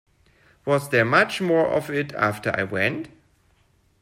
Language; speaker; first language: English; non-native, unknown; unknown